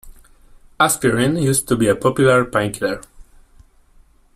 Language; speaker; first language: English; non-native, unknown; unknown